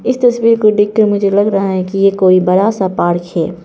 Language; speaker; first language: Hindi; non-native, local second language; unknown